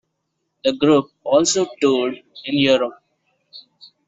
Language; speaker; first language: English; non-native, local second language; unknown